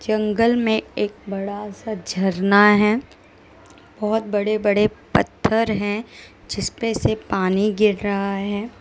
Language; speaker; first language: Hindi; non-native, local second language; Gujarati